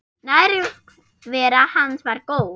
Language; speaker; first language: Icelandic; non-native, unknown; German